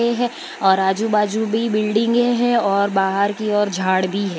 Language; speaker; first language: Hindi; non-native, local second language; Gujarati